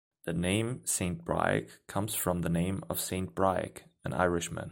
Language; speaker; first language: English; non-native, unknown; German